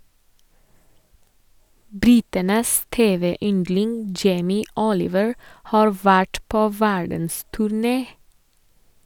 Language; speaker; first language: Norwegian; non-native, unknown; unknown